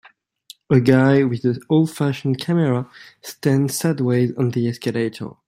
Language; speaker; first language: English; native; English